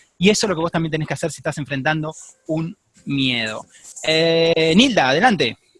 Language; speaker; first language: Spanish; native; Spanish